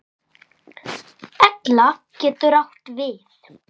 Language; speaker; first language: Icelandic; native; Icelandic